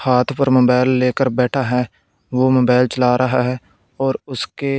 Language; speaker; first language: Hindi; non-native, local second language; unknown